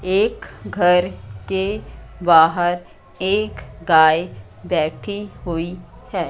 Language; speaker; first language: Hindi; native; Hindi